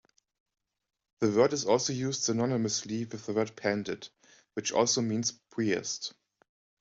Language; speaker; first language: English; non-native, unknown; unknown